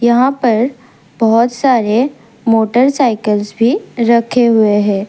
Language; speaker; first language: Hindi; non-native, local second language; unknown